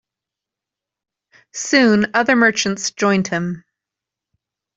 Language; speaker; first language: English; native; English